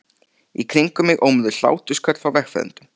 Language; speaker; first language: Icelandic; native; Icelandic